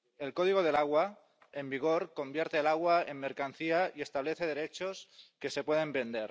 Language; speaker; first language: Spanish; non-native, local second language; Catalan